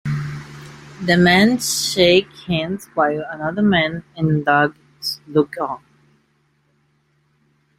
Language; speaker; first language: English; native; English